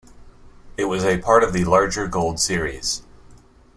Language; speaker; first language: English; native; English